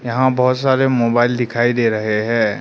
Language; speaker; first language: Hindi; non-native, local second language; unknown